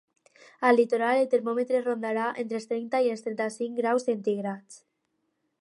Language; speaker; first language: Catalan; non-native, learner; Spanish